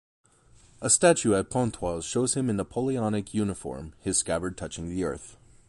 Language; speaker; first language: English; native; English